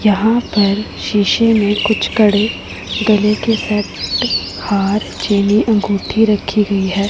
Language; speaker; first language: Hindi; non-native, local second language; Punjabi